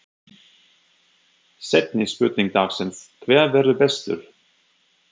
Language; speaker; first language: Icelandic; non-native, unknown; German